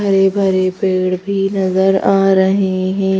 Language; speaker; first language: Hindi; native; Hindi